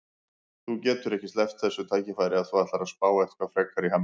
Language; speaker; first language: Icelandic; native; Icelandic